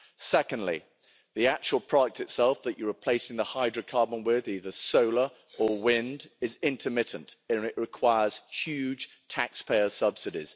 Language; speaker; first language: English; native; English